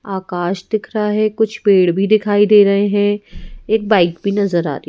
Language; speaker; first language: Hindi; native; Hindi